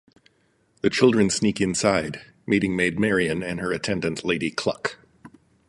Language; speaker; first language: English; native; English